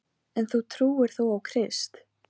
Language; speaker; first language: Icelandic; non-native, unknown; Polish